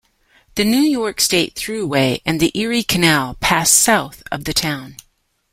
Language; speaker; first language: English; native; English